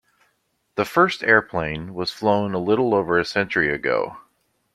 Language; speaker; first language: English; native; English